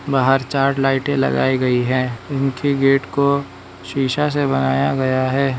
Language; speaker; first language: Hindi; non-native, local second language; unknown